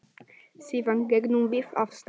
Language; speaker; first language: Icelandic; non-native, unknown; Polish